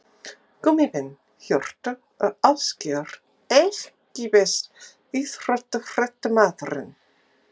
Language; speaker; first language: Icelandic; non-native, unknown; English